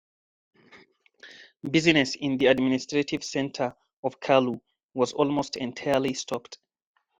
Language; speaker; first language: English; non-native, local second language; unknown